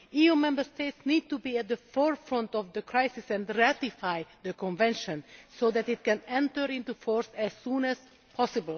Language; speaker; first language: English; non-native, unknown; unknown